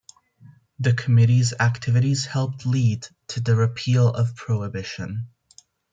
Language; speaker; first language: English; non-native, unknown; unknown